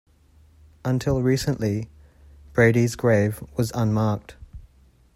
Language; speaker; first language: English; native; English